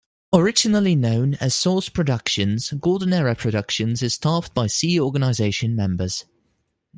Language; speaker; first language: English; non-native, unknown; Dutch